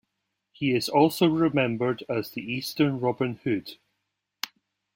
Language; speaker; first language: English; native; English